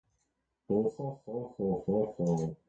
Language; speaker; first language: English; native; English